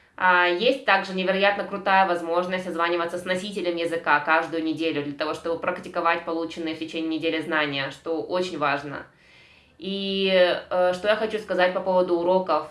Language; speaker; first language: Russian; native; Russian